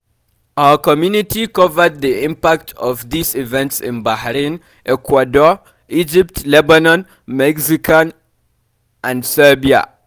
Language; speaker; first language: English; non-native, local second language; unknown